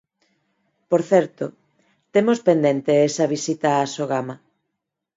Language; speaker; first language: Galician; non-native, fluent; Spanish